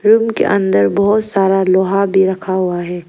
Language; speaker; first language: Hindi; early bilingual, other home language; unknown